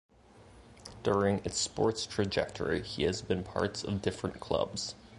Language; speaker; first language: English; native; English